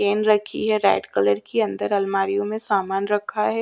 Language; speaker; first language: Hindi; native; Hindi